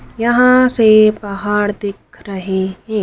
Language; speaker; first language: Hindi; native; Hindi